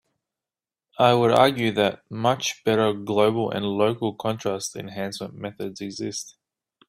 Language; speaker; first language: English; native; English